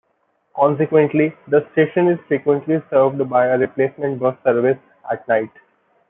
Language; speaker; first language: English; non-native, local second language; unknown